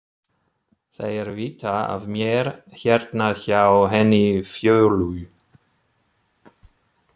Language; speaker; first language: Icelandic; non-native, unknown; German